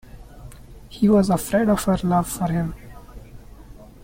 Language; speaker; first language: English; non-native, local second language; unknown